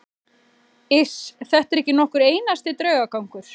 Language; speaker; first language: Icelandic; native; Icelandic